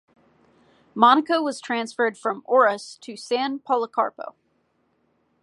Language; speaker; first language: English; native; English